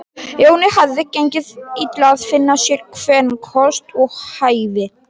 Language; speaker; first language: Icelandic; non-native, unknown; Polish